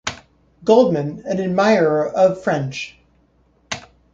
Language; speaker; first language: English; native; English